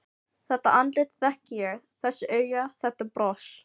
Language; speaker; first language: Icelandic; non-native, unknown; Filipino